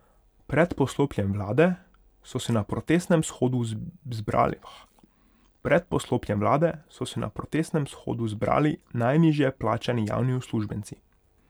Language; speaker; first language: Slovenian; non-native, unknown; Hungarian